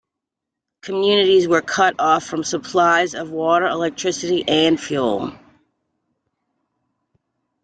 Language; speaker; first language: English; native; English